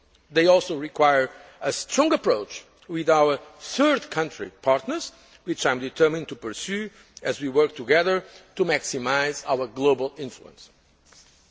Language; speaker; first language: English; non-native, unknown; Portuguese